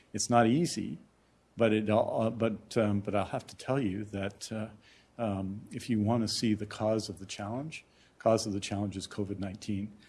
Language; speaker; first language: English; native; English